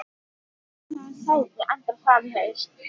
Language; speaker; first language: Icelandic; native; Icelandic